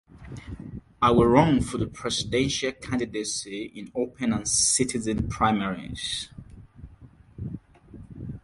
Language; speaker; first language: English; non-native, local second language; Hausa